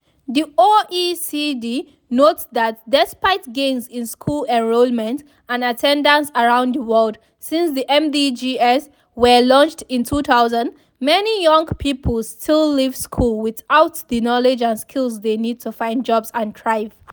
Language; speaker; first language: English; non-native, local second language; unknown